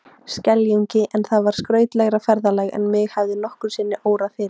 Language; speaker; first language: Icelandic; native; Icelandic